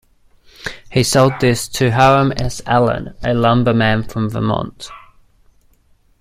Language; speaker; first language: English; native; English